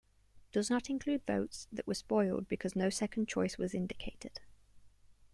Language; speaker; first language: English; native; English